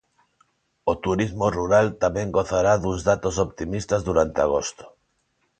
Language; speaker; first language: Galician; non-native, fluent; Spanish